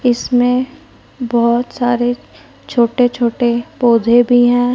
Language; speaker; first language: Hindi; non-native, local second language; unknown